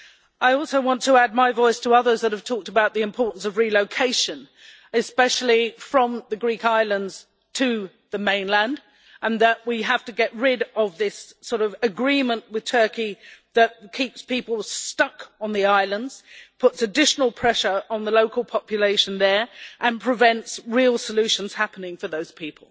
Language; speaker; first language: English; native; English